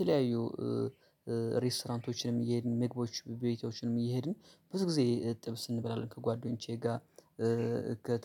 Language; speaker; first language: Amharic; native; Amharic